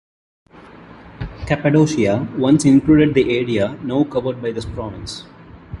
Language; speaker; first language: English; non-native, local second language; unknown